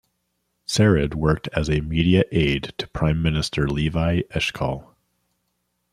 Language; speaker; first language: English; native; English